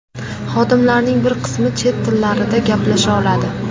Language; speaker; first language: Uzbek; native; Uzbek